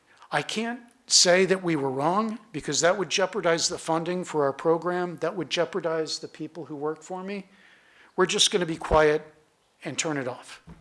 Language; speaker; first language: English; native; English